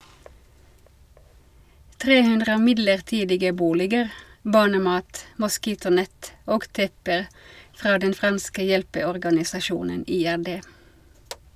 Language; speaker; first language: Norwegian; non-native, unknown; Finnish